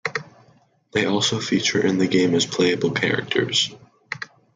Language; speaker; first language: English; native; English